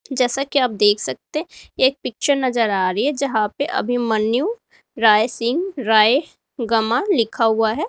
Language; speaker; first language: Hindi; native; Hindi